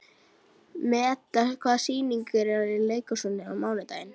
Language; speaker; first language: Icelandic; native; Icelandic